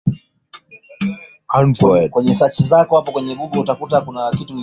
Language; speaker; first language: English; non-native, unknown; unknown